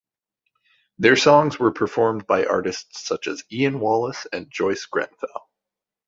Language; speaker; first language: English; native; English